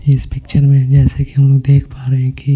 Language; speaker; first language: Hindi; non-native, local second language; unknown